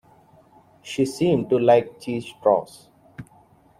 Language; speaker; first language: English; non-native, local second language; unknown